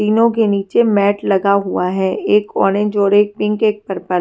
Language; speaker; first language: Hindi; non-native, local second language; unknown